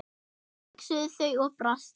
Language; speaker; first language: Icelandic; non-native, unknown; German